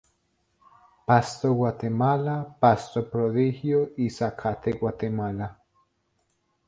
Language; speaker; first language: Spanish; native; Spanish